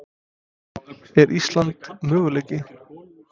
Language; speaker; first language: Icelandic; non-native, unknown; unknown